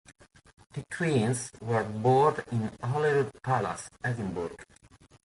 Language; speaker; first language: English; non-native, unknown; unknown